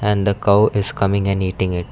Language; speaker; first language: English; non-native, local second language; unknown